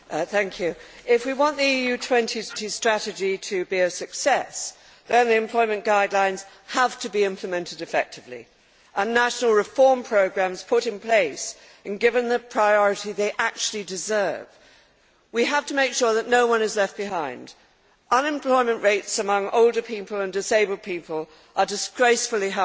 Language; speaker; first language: English; native; English